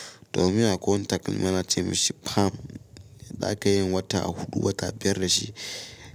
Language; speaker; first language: Hausa; native; Hausa